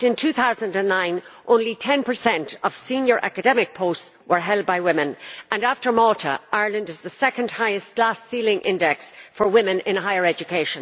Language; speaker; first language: English; native; English